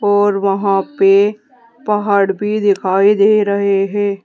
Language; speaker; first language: Hindi; native; Hindi